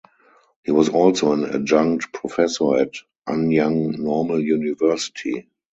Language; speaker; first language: English; non-native, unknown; German